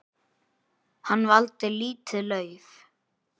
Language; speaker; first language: Icelandic; native; Icelandic